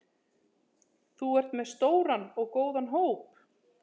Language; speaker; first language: Icelandic; native; Icelandic